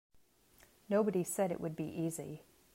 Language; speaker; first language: English; native; English